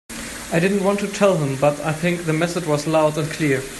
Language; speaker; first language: English; non-native, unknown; German